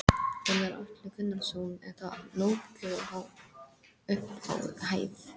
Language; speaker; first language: Icelandic; non-native, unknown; English